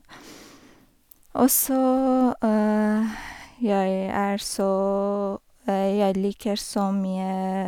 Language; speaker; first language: Norwegian; non-native, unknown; Persian